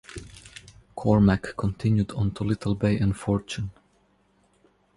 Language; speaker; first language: English; non-native, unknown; Croatian